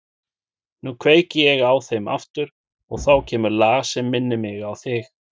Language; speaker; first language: Icelandic; native; Icelandic